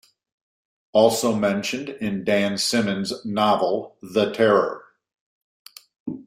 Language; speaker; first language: English; native; English